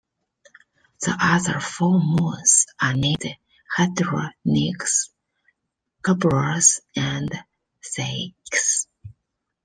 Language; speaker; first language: English; non-native, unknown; Chinese